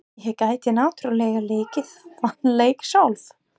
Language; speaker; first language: Icelandic; non-native, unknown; English